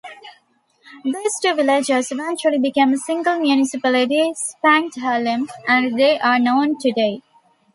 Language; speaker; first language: English; non-native, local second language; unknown